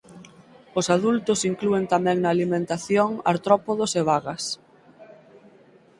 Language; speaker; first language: Galician; native; Galician